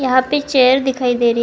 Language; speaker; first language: Hindi; non-native, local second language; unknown